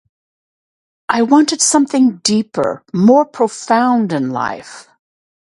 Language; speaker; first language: English; native; English